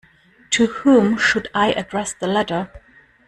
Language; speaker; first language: English; non-native, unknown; German